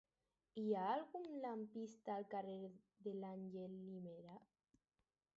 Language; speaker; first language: Catalan; non-native, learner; Spanish